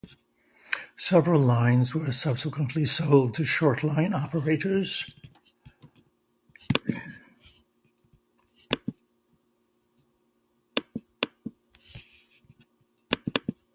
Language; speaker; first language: English; native; English